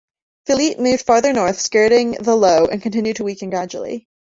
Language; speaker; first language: English; native; English